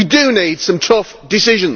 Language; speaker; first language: English; native; English